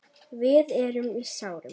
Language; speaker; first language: Icelandic; native; Icelandic